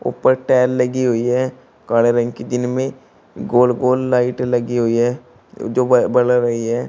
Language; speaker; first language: Hindi; native; Hindi